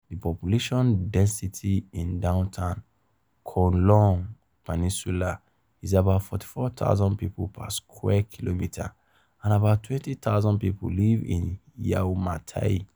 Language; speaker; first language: English; non-native, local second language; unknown